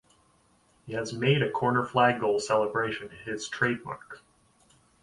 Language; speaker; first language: English; native; English